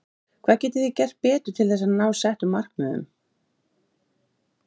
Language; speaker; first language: Icelandic; native; Icelandic